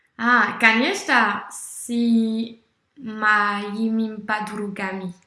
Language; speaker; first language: Russian; non-native, learner; French